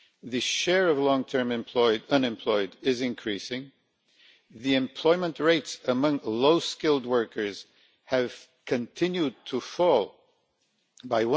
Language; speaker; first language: English; non-native, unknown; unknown